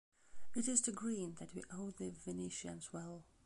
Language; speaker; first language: English; non-native, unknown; Belarusian